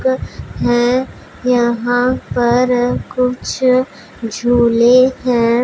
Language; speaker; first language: Hindi; non-native, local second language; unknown